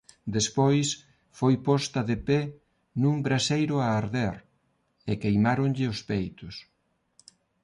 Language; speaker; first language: Galician; non-native, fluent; Spanish